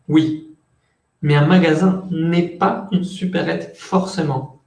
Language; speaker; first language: French; non-native, fluent; Spanish